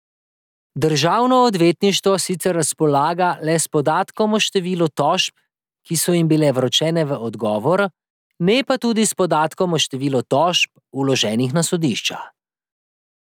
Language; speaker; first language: Slovenian; native; Slovenian